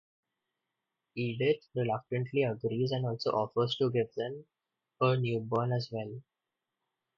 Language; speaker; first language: English; non-native, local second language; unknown